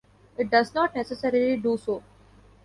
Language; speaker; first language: English; non-native, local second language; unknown